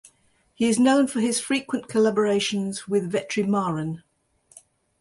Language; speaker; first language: English; native; English